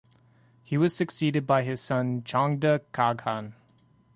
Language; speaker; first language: English; native; English